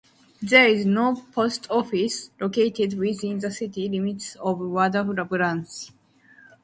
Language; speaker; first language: English; non-native, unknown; Japanese